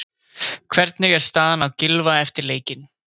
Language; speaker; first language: Icelandic; native; Icelandic